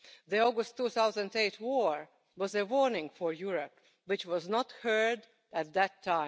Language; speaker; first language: English; non-native, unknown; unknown